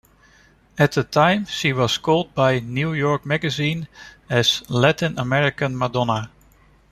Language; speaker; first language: English; non-native, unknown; Dutch